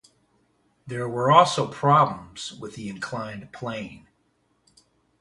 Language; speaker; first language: English; native; English